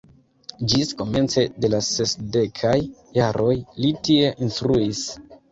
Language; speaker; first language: Esperanto; non-native, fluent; Kinyarwanda